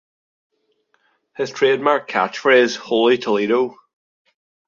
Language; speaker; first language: English; native; English